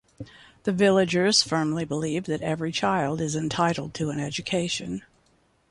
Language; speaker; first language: English; native; English